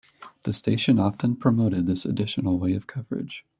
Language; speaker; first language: English; native; English